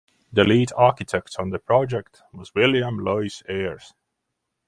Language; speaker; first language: English; non-native, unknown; Latvian